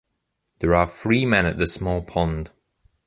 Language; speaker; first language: English; native; English